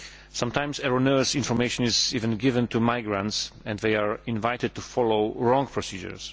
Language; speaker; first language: English; non-native, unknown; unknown